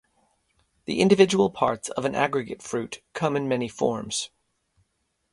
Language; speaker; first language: English; native; English